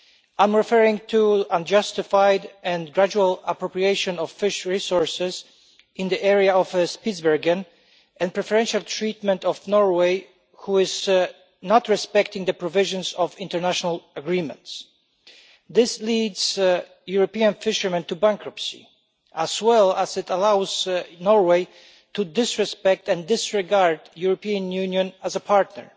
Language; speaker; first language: English; non-native, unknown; Polish